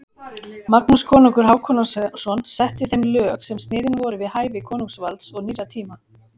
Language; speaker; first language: Icelandic; native; Icelandic